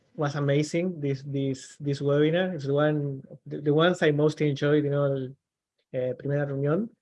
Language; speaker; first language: English; non-native, fluent; Spanish